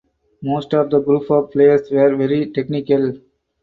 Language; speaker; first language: English; non-native, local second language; Tamil